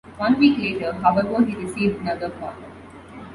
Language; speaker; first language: English; non-native, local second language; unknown